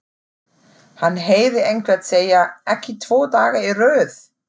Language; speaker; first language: Icelandic; non-native, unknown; German